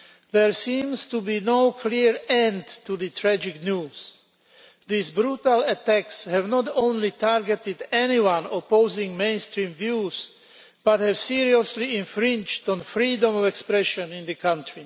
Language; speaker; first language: English; non-native, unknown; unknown